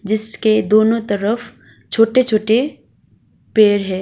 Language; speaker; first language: Hindi; non-native, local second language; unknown